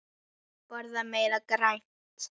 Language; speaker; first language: Icelandic; native; Icelandic